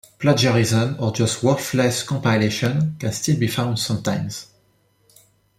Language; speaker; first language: English; non-native, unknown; French